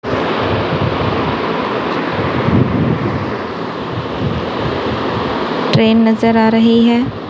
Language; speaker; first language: Hindi; non-native, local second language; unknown